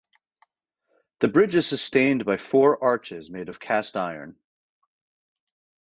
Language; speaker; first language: English; native; English